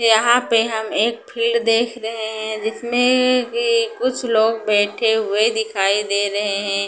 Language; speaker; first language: Hindi; non-native, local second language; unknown